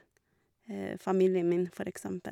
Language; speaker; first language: Norwegian; non-native, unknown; Portuguese